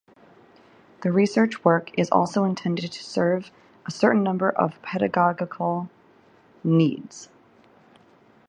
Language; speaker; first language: English; native; English